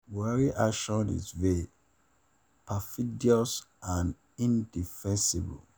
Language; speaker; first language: English; non-native, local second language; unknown